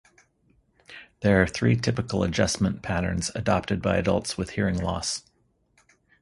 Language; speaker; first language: English; native; English